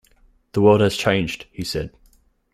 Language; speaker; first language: English; native; English